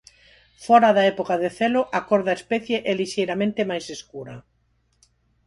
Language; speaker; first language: Galician; non-native, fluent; Spanish